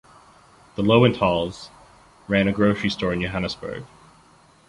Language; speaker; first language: English; native; English